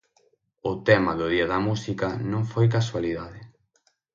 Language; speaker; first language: Galician; native; Galician